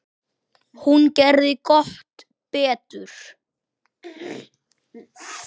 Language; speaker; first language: Icelandic; native; Icelandic